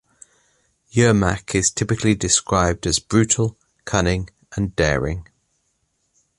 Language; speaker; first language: English; native; English